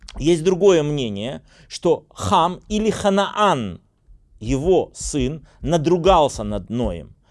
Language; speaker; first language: Russian; native; Russian